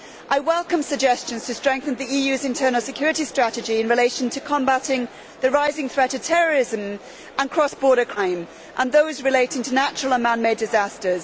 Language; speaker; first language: English; native; English